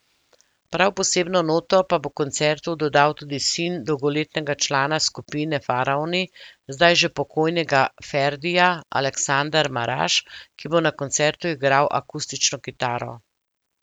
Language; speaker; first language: Slovenian; native; Slovenian